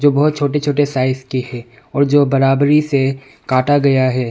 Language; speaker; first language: Hindi; non-native, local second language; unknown